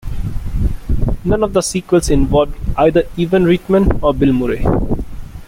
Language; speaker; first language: English; non-native, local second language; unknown